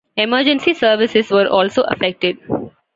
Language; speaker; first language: English; non-native, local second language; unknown